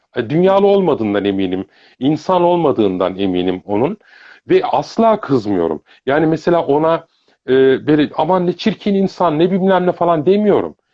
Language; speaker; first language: Turkish; early bilingual, heritage; Turkish